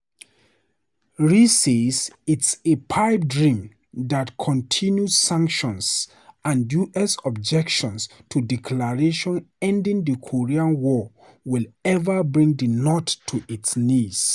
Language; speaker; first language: English; non-native, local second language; Hausa